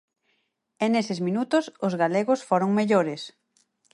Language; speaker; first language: Galician; native; Galician